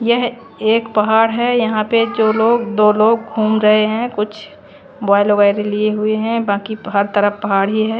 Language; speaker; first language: Hindi; native; Hindi